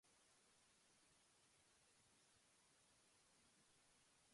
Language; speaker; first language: English; non-native, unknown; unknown